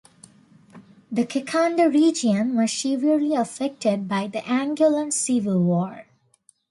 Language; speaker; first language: English; non-native, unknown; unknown